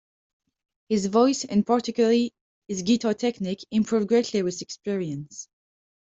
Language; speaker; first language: English; non-native, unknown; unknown